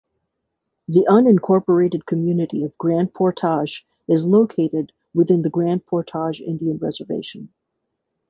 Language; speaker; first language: English; native; English